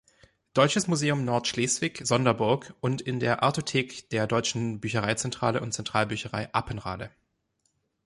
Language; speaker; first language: German; native; German